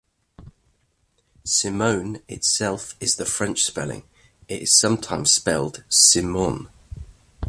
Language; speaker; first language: English; native; English